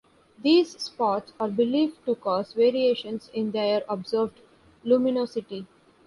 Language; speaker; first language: English; non-native, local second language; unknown